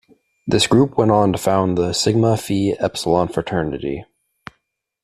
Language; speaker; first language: English; native; English